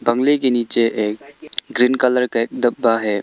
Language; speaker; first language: Hindi; non-native, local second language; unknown